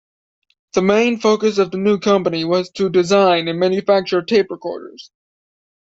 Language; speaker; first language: English; native; English